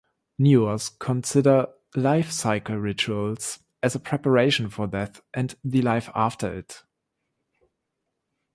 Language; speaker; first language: English; non-native, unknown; German